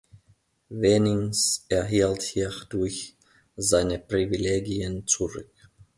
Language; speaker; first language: German; non-native, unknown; Finnish